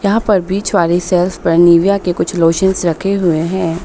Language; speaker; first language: Hindi; early bilingual, other home language; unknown